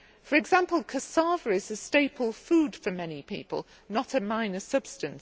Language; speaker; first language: English; native; English